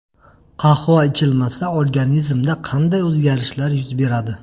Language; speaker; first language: Uzbek; native; Uzbek